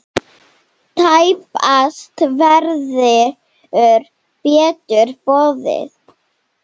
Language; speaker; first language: Icelandic; non-native, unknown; Slovenian